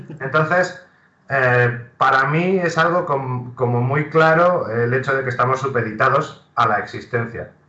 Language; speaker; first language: Spanish; native; Spanish